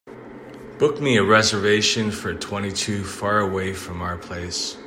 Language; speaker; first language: English; native; English